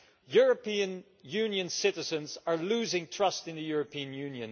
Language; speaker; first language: English; non-native, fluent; Dutch